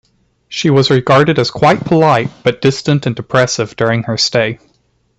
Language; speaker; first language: English; native; English